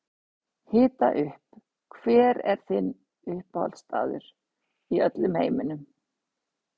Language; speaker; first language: Icelandic; native; Icelandic